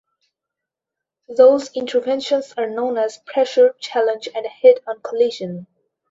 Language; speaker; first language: English; non-native, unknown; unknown